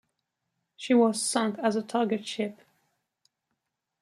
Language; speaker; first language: English; non-native, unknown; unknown